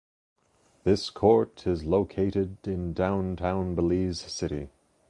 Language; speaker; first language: English; native; English